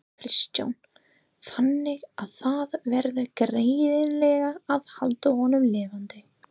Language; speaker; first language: Icelandic; non-native, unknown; English